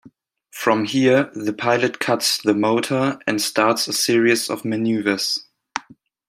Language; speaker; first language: English; non-native, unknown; German